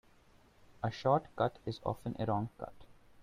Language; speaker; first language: English; non-native, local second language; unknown